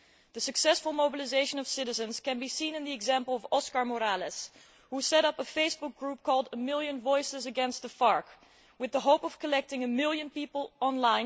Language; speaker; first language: English; non-native, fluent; Dutch